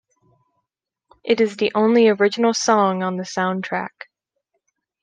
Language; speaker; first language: English; native; English